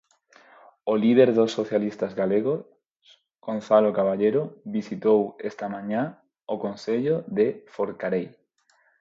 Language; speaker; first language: Galician; non-native, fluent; Spanish